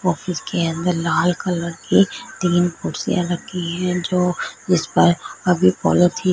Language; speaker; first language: Hindi; non-native, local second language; Punjabi